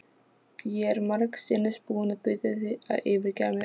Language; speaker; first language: Icelandic; non-native, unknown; Polish